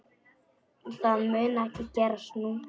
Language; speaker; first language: Icelandic; non-native, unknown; Polish